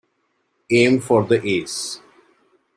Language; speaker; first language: English; non-native, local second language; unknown